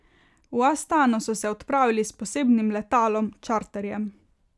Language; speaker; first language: Slovenian; native; Slovenian